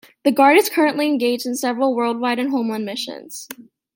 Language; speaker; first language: English; native; English